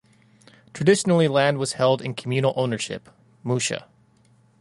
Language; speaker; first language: English; native; English